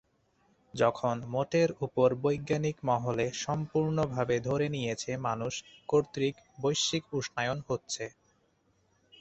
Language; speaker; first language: Bangla; non-native, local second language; Chittagonian